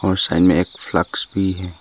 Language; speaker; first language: Hindi; non-native, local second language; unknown